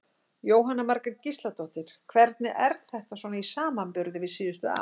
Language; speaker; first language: Icelandic; native; Icelandic